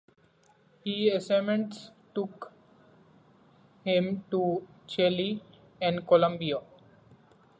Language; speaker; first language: English; non-native, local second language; Marathi